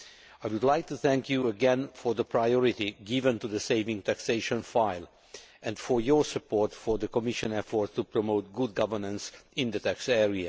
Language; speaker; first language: English; non-native, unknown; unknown